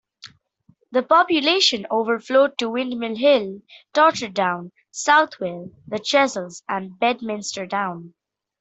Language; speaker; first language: English; non-native, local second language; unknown